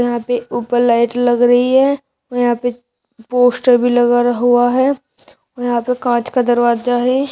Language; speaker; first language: Hindi; native; Hindi